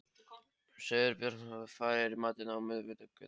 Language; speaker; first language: Icelandic; non-native, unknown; Polish